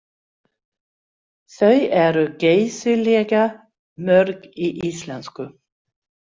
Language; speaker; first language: Icelandic; non-native, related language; Swedish